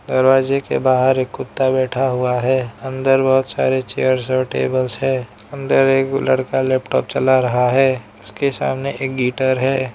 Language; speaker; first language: Hindi; non-native, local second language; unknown